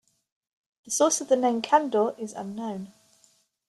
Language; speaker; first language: English; native; English